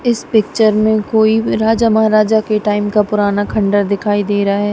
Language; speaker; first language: Hindi; non-native, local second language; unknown